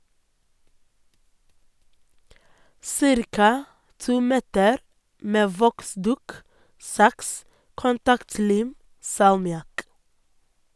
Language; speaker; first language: Norwegian; non-native, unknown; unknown